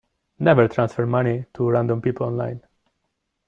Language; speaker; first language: English; non-native, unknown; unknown